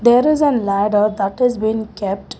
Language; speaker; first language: English; non-native, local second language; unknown